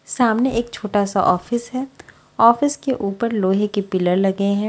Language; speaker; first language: Hindi; non-native, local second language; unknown